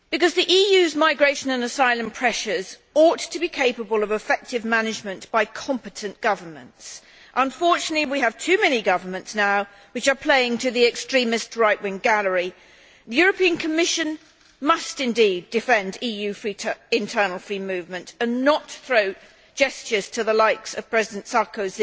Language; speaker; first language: English; native; English